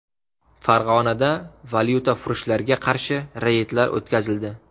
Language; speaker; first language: Uzbek; native; Uzbek